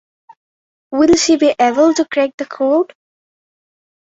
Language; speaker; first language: English; non-native, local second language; Bangla